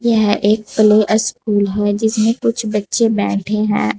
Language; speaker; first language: Hindi; native; Hindi